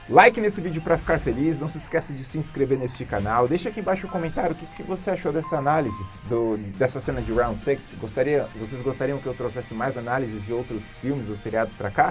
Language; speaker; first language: Portuguese; native; Portuguese